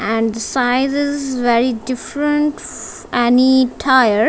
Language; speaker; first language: English; non-native, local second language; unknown